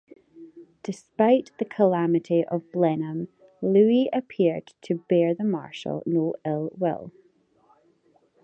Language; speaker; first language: English; native; English